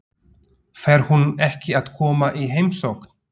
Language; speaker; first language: Icelandic; non-native, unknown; Slovak